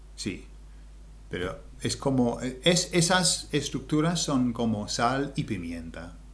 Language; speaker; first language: Spanish; native; Spanish